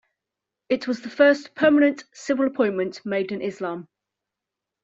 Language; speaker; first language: English; native; English